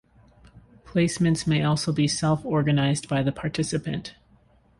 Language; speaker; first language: English; native; English